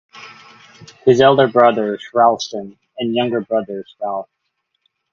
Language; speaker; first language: English; non-native, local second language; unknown